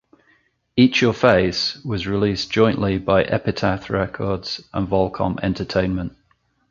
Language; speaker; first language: English; native; English